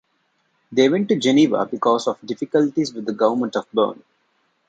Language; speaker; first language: English; non-native, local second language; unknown